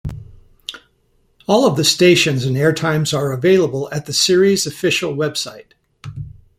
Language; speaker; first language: English; native; English